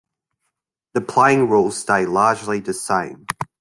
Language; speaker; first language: English; native; English